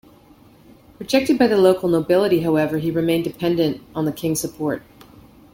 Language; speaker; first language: English; native; English